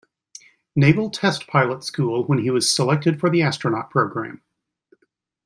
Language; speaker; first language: English; native; English